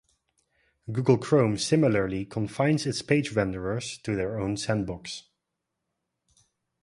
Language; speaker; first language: English; non-native, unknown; Dutch